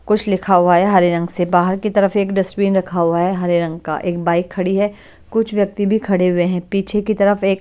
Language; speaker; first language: Hindi; native; Hindi